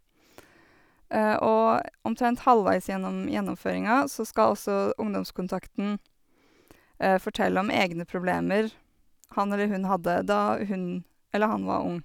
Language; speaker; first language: Norwegian; native; Norwegian